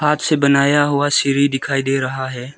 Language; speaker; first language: Hindi; early bilingual, other home language; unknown